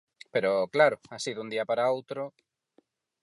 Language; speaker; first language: Galician; non-native, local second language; Spanish